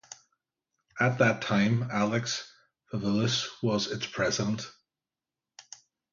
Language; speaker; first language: English; native; English